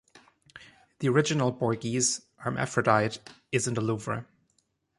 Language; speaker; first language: English; non-native, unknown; German